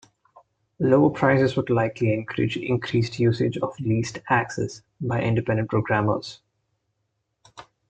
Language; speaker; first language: English; non-native, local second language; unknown